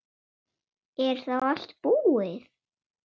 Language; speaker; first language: Icelandic; non-native, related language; Swedish